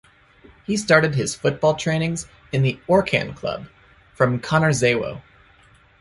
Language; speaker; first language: English; native; English